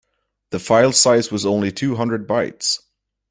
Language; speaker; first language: English; native; English